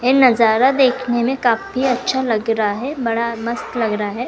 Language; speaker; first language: Hindi; non-native, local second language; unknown